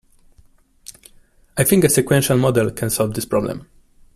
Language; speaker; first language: English; non-native, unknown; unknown